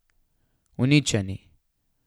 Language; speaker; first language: Slovenian; native; Slovenian